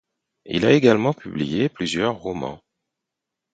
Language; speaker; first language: French; non-native, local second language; Haitian Creole